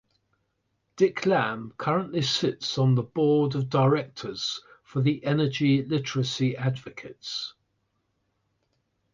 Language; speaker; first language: English; native; English